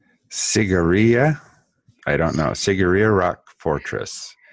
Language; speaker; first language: English; native; English